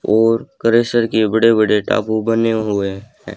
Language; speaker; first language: Hindi; native; Hindi